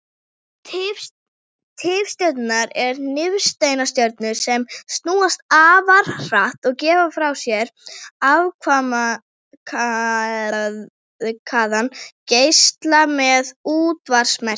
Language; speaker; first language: Icelandic; native; Icelandic